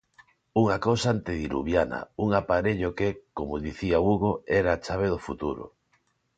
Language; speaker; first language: Galician; non-native, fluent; Spanish